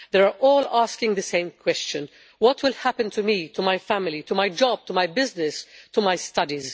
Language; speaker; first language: English; non-native, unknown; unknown